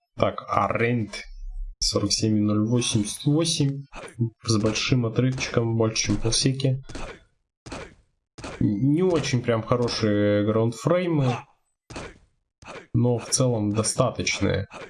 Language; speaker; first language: Russian; native; Russian